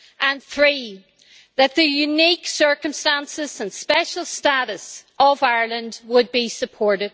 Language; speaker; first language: English; native; English